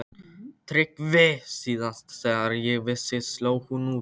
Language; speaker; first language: Icelandic; non-native, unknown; Polish